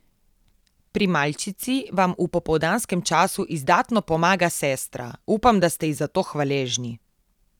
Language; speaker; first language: Slovenian; native; Slovenian